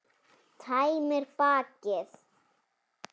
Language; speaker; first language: Icelandic; native; Icelandic